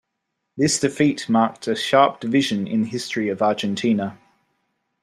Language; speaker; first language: English; native; English